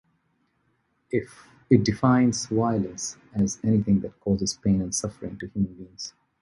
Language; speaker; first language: English; non-native, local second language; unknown